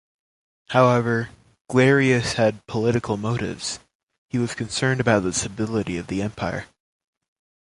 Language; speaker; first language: English; native; English